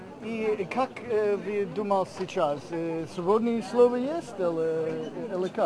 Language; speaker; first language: Russian; non-native, learner; English